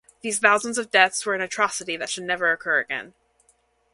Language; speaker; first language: English; native; English